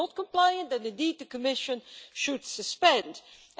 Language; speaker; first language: English; non-native, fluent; Dutch